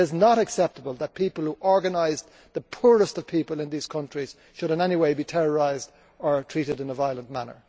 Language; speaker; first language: English; native; English